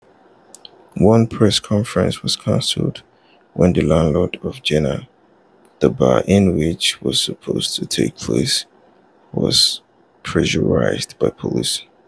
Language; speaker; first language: English; non-native, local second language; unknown